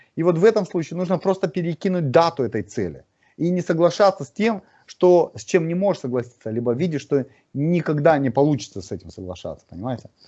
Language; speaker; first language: Russian; native; Russian